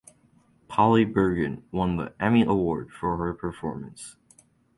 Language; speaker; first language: English; native; English